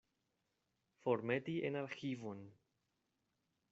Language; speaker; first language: Esperanto; non-native, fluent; Spanish